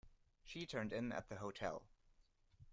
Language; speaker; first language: English; non-native, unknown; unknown